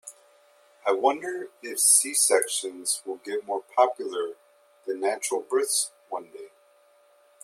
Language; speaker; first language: English; native; English